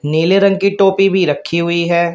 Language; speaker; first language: Hindi; native; Hindi